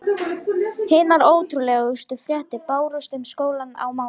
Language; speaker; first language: Icelandic; non-native, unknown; Lithuanian